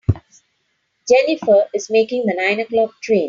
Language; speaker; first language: English; non-native, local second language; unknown